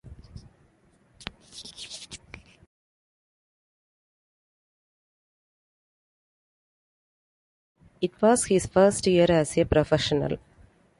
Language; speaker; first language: English; non-native, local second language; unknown